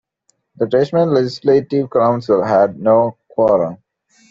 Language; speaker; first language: English; non-native, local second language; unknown